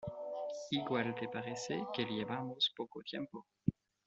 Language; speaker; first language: Spanish; non-native, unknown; French